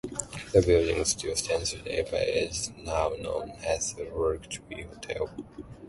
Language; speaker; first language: English; non-native, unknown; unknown